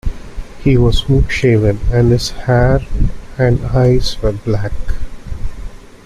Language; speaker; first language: English; non-native, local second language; Tamil